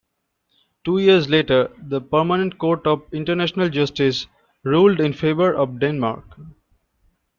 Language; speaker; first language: English; non-native, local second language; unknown